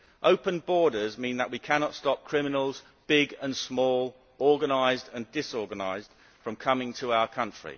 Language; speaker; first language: English; native; English